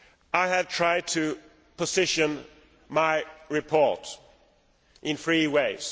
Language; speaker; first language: English; non-native, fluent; Swedish